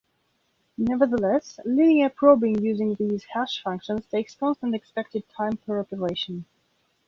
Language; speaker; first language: English; non-native, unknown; Belarusian